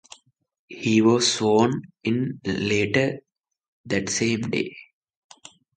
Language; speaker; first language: English; non-native, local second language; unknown